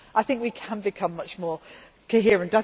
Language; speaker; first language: English; native; English